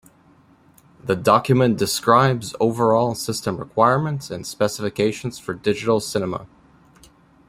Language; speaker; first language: English; native; English